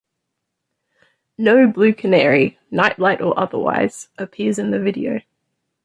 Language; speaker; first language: English; native; English